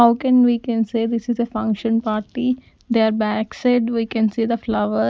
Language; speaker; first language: English; non-native, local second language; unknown